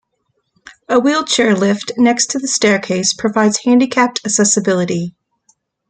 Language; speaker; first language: English; native; English